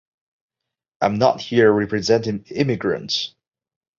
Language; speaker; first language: English; non-native, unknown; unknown